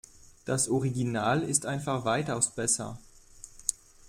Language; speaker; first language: German; non-native, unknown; French